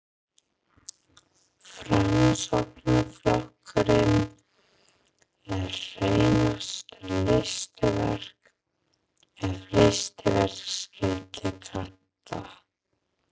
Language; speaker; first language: Icelandic; non-native, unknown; English